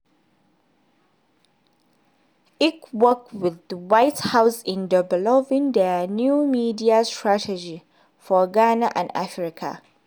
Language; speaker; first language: English; non-native, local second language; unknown